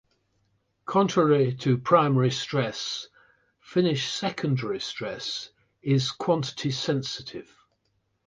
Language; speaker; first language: English; native; English